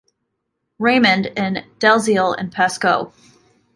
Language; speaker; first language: English; native; English